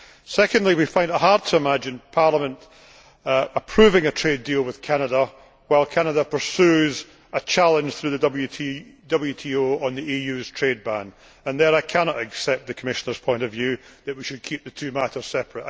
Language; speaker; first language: English; native; English